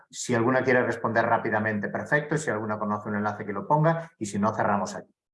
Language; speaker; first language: Spanish; native; Spanish